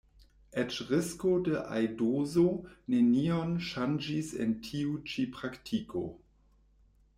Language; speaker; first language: Esperanto; non-native, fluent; German